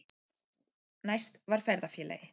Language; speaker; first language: Icelandic; native; Icelandic